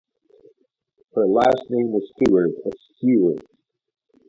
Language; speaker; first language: English; native; English